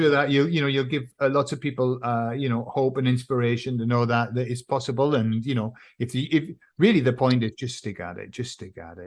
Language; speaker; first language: English; native; English